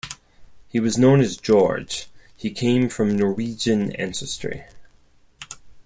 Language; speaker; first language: English; non-native, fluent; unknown